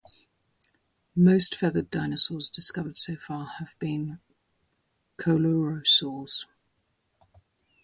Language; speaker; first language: English; native; English